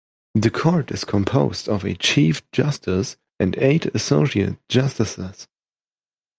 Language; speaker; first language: English; non-native, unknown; German